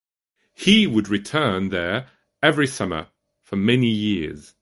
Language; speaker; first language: English; non-native, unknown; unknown